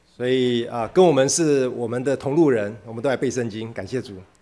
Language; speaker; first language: Chinese; native; Chinese